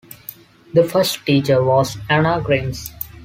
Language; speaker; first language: English; non-native, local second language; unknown